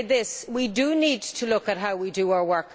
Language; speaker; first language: English; native; English